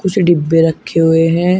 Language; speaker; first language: Hindi; native; Hindi